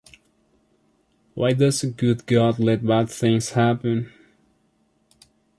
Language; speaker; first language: English; non-native, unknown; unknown